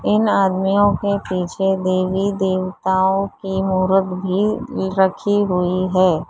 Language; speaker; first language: Hindi; native; Hindi